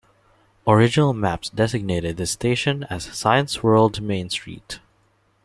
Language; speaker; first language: English; non-native, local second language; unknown